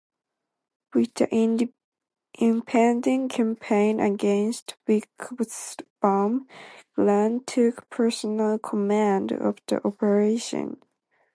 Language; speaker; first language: English; non-native, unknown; Japanese